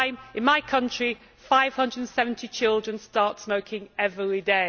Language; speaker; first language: English; native; English